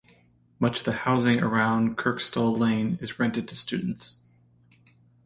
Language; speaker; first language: English; native; English